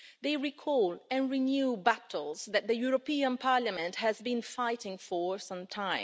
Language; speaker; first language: English; non-native, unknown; Italian